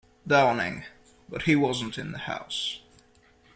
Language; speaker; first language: English; native; English